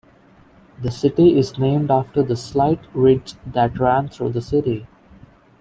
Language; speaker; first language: English; non-native, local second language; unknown